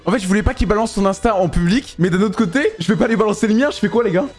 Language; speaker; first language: French; native; French